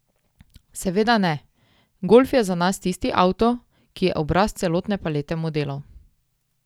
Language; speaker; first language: Slovenian; native; Slovenian